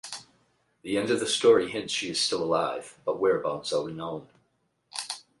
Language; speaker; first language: English; native; English